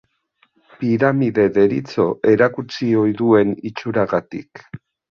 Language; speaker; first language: Basque; native; Basque